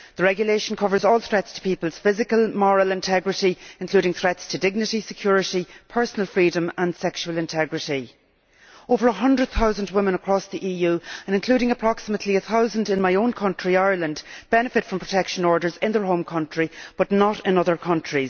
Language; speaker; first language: English; native; English